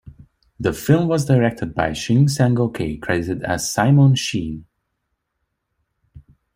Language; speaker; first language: English; non-native, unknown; Hungarian